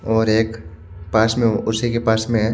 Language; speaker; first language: Hindi; native; Hindi